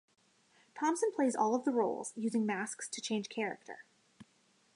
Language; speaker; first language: English; native; English